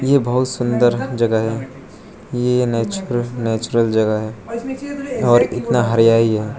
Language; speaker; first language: Hindi; non-native, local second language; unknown